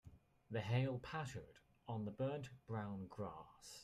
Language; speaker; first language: English; native; English